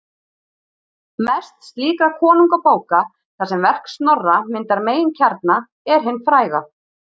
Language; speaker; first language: Icelandic; native; Icelandic